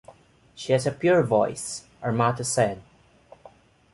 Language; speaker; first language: English; non-native, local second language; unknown